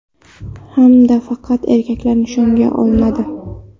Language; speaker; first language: Uzbek; non-native, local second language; Kara-Kalpak